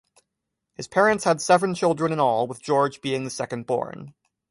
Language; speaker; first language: English; native; English